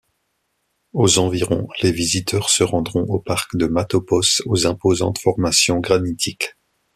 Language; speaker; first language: French; native; French